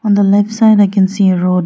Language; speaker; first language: English; non-native, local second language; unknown